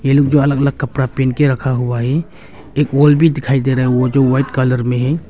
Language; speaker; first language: Hindi; early bilingual, other home language; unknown